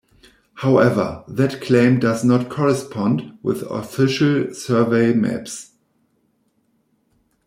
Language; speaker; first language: English; non-native, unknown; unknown